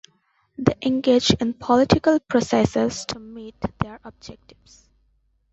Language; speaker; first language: English; non-native, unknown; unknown